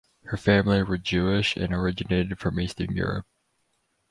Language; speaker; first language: English; native; English